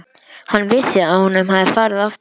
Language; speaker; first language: Icelandic; native; Icelandic